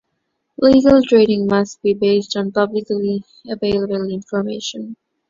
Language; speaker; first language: English; non-native, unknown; Bangla